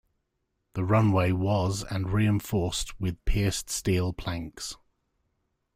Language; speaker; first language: English; native; English